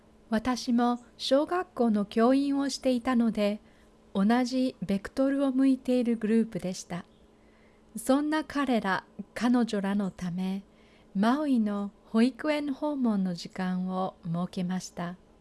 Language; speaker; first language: Japanese; native; Japanese